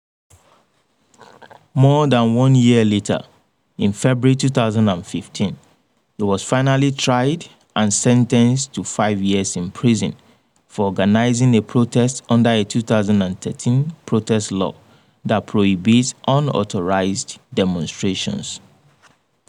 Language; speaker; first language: English; non-native, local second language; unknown